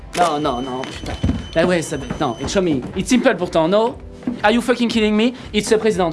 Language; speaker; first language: English; non-native, learner; French